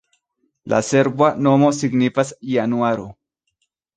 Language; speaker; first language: Esperanto; non-native, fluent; Spanish